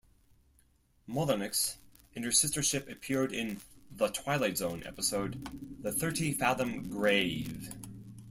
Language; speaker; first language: English; non-native, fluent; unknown